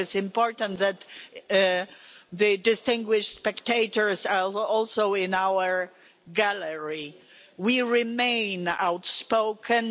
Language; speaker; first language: English; non-native, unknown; Polish